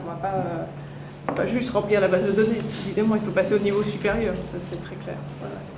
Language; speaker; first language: French; native; French